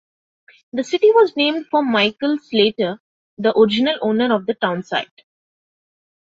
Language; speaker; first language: English; non-native, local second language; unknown